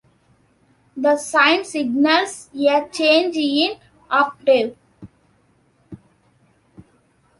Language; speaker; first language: English; non-native, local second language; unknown